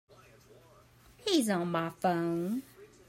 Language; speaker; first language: English; native; English